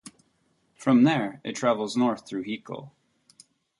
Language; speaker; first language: English; native; English